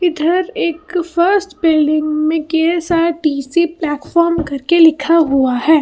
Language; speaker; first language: Hindi; non-native, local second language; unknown